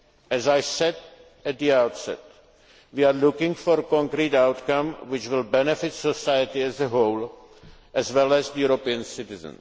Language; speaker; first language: English; non-native, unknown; Czech